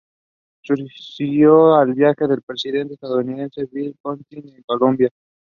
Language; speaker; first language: English; non-native, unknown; Spanish